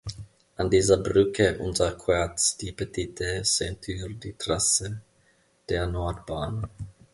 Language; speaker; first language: German; non-native, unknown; Finnish